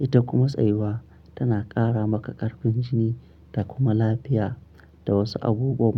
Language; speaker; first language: Hausa; non-native, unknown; Akan